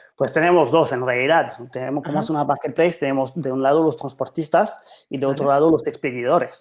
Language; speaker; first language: Spanish; non-native, fluent; French